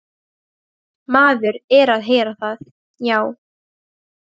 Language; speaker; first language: Icelandic; non-native, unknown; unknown